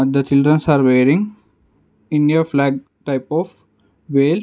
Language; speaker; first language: English; non-native, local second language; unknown